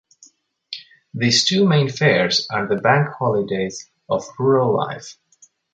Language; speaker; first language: English; native; English